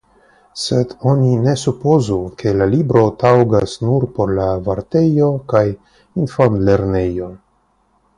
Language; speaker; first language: Esperanto; non-native, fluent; Russian